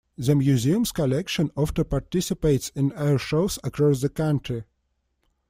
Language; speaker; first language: English; non-native, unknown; Russian